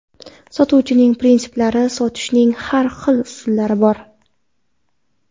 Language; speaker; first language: Uzbek; non-native, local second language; Kara-Kalpak